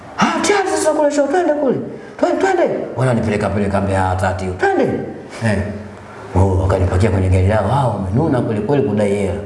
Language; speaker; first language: Swahili; native; Swahili